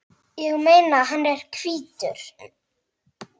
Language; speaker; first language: Icelandic; native; Icelandic